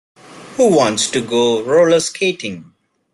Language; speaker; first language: English; non-native, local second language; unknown